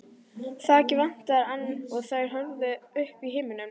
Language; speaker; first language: Icelandic; native; Icelandic